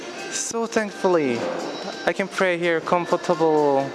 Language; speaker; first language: English; non-native, fluent; Korean